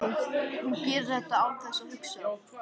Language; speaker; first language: Icelandic; native; Icelandic